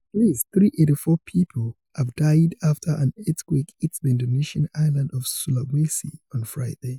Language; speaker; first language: English; non-native, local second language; Yoruba